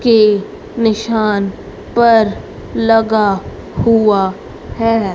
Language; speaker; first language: Hindi; native; Hindi